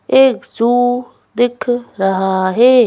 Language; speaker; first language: Hindi; native; Hindi